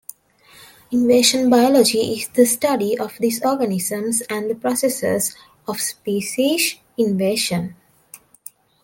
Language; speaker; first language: English; non-native, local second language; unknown